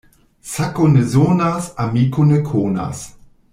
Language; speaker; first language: Esperanto; non-native, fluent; German